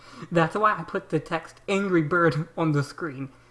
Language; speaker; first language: English; native; English